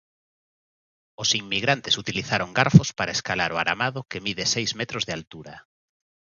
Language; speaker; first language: Galician; native; Galician